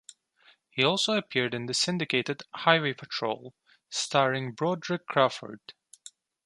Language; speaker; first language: English; non-native, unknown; Turkish